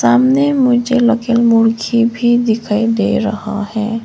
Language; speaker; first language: Hindi; non-native, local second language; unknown